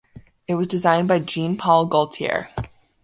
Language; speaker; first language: English; native; English